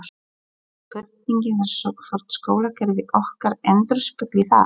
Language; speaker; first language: Icelandic; non-native, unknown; Polish